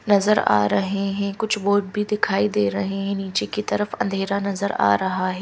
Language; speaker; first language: Hindi; native; Hindi